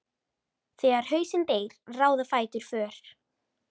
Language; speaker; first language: Icelandic; native; Icelandic